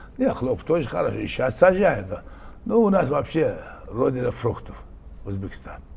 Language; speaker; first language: Russian; non-native, local second language; Uzbek